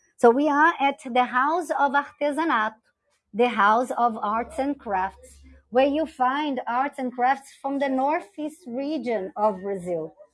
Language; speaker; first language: English; non-native, fluent; Portuguese